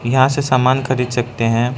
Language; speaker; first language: Hindi; non-native, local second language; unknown